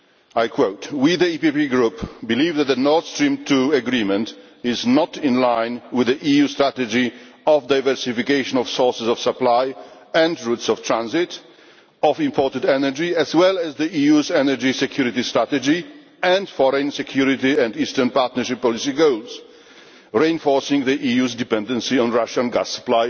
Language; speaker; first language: English; non-native, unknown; Polish